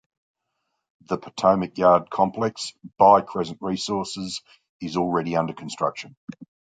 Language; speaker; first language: English; native; English